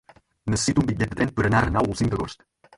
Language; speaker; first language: Catalan; native; Catalan